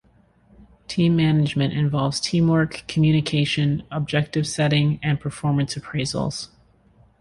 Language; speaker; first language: English; native; English